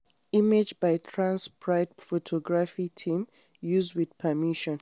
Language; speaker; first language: English; non-native, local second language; Hausa